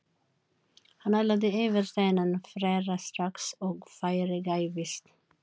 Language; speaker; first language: Icelandic; non-native, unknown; Filipino